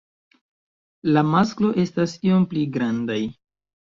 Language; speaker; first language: Esperanto; non-native, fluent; Chinese